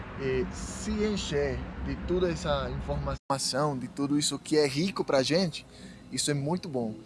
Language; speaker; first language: Portuguese; non-native, fluent; Spanish